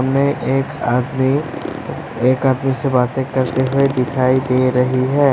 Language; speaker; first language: Hindi; non-native, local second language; Assamese